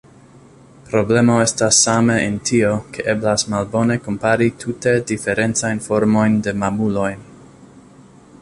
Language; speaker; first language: Esperanto; non-native, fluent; English